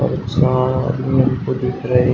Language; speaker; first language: Hindi; native; Hindi